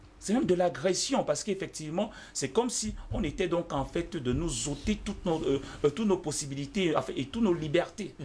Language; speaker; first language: French; non-native, local second language; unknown